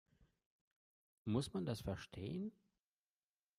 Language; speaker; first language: German; non-native, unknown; Russian